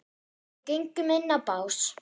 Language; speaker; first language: Icelandic; non-native, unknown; German